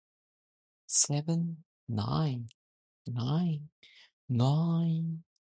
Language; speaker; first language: English; non-native, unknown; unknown